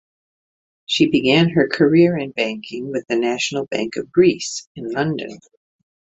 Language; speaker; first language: English; native; English